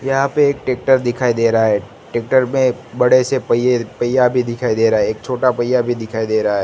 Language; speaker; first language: Hindi; non-native, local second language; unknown